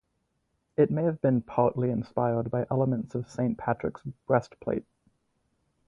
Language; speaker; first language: English; native; English